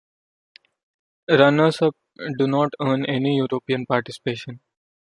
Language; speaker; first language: English; non-native, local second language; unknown